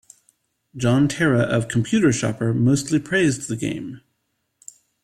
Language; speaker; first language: English; native; English